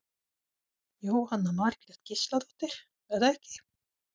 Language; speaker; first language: Icelandic; non-native, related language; Swedish